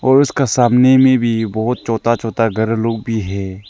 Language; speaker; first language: Hindi; non-native, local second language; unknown